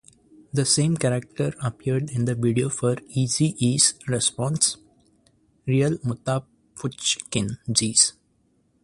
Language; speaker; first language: English; non-native, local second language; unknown